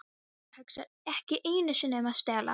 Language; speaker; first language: Icelandic; non-native, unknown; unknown